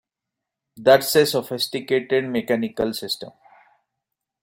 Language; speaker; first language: English; non-native, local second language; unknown